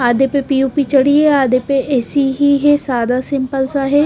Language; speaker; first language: Hindi; non-native, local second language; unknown